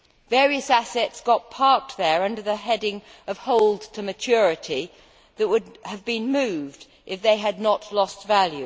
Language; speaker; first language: English; native; English